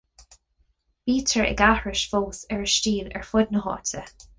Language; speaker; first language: Irish; non-native, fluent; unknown